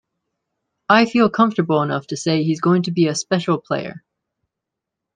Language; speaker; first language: English; native; English